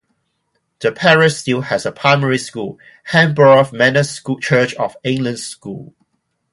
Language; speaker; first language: English; non-native, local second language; Cantonese